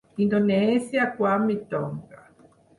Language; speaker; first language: Catalan; non-native, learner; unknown